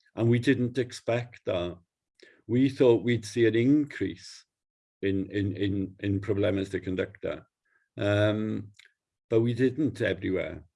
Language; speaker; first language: English; native; English